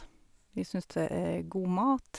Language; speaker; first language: Norwegian; native; Norwegian